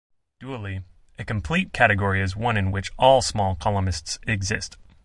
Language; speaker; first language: English; native; English